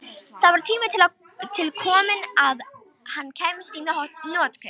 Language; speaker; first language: Icelandic; non-native, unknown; Romanian